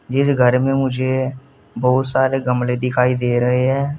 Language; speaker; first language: Hindi; native; Hindi